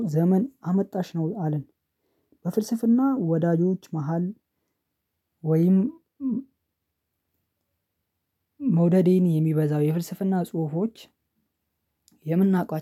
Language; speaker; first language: Amharic; non-native, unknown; Oromo